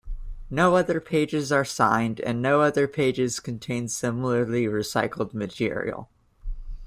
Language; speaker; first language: English; native; English